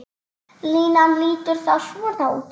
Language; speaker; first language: Icelandic; native; Icelandic